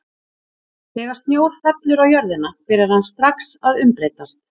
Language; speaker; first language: Icelandic; native; Icelandic